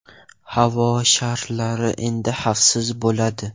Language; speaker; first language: Uzbek; non-native, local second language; Russian